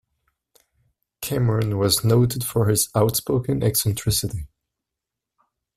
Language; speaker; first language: English; non-native, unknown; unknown